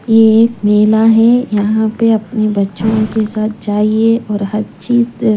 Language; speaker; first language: Hindi; non-native, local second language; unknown